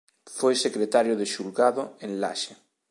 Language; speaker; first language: Galician; native; Galician